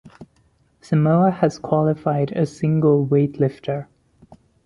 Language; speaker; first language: English; non-native, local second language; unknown